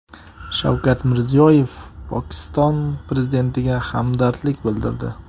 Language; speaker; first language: Uzbek; native; Uzbek